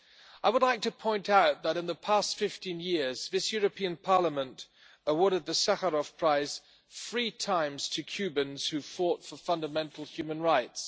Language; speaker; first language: English; non-native, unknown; German